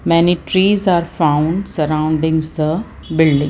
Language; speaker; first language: English; non-native, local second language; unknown